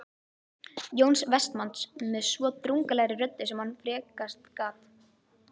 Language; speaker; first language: Icelandic; native; Icelandic